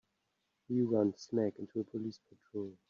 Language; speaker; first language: English; native; English